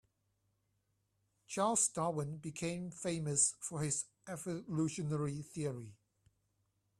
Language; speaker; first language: English; non-native, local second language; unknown